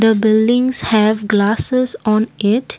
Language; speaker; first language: English; non-native, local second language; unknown